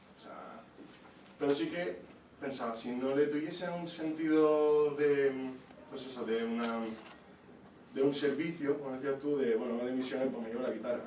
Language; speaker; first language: Spanish; non-native, fluent; Italian